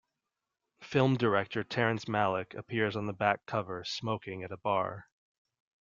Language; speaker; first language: English; native; English